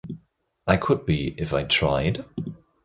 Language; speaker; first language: English; non-native, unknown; German